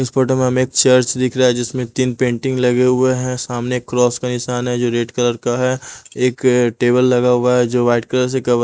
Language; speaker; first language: Hindi; non-native, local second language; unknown